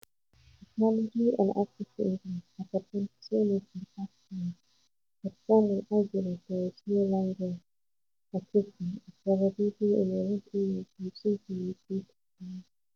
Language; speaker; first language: English; non-native, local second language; Hausa